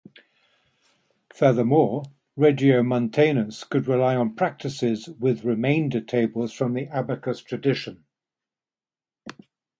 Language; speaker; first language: English; native; English